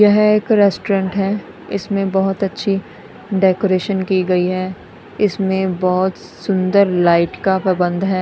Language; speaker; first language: Hindi; non-native, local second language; Punjabi